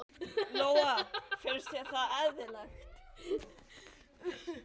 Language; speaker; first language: Icelandic; non-native, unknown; Chinese